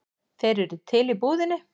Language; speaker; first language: Icelandic; native; Icelandic